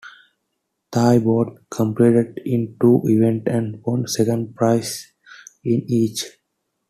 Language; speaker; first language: English; non-native, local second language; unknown